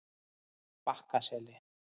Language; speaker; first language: Icelandic; native; Icelandic